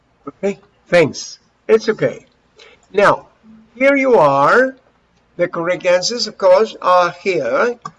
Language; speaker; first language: English; non-native, fluent; Spanish